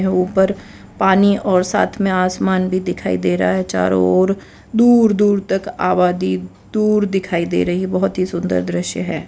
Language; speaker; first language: Hindi; non-native, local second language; Gujarati